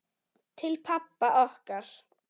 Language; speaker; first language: Icelandic; native; Icelandic